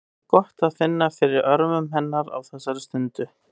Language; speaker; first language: Icelandic; native; Icelandic